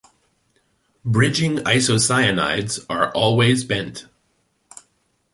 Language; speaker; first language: English; native; English